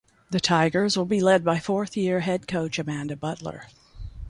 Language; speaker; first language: English; native; English